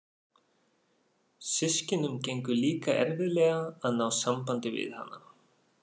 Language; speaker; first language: Icelandic; non-native, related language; Faroese